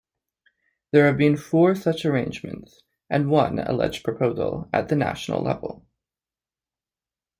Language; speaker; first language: English; native; English